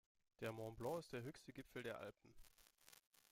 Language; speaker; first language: German; native; German